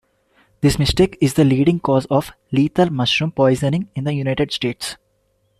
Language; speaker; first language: English; non-native, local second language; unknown